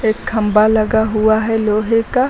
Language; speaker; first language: Hindi; native; Hindi